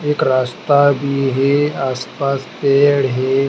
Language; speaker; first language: Hindi; native; Hindi